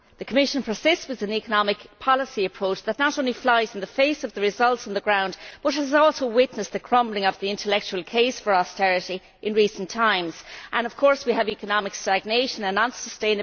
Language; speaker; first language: English; native; English